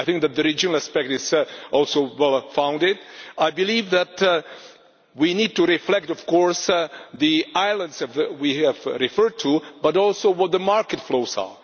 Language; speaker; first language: English; non-native, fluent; Czech